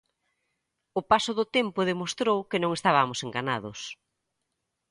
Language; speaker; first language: Galician; native; Galician